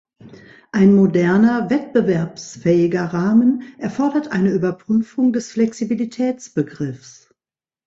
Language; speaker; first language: German; native; German